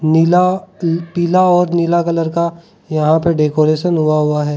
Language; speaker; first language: Hindi; non-native, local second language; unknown